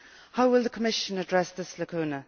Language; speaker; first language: English; native; English